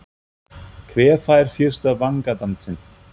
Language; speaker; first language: Icelandic; non-native, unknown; German